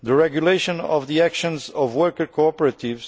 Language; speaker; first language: English; non-native, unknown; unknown